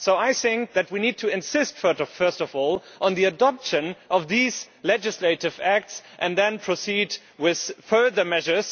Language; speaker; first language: English; non-native, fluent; German